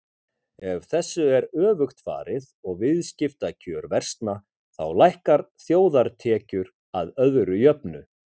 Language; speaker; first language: Icelandic; native; Icelandic